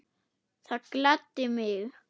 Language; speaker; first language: Icelandic; non-native, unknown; German